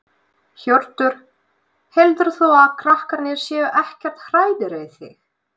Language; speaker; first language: Icelandic; non-native, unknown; Russian